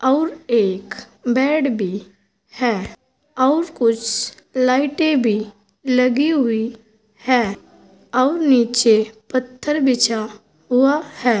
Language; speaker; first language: Hindi; native; Hindi